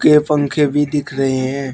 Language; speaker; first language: Hindi; native; Hindi